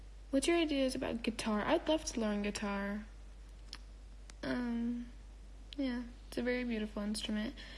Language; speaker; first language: English; early bilingual, other home language; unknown